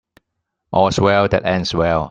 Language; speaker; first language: English; non-native, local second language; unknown